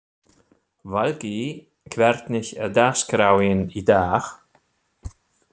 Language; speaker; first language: Icelandic; non-native, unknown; German